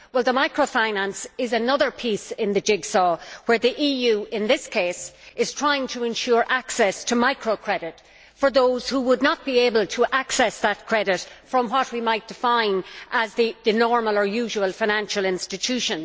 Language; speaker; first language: English; native; English